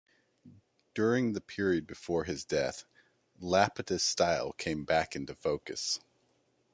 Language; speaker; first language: English; native; English